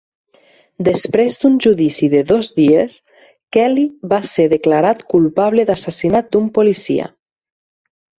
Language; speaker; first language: Catalan; native; Catalan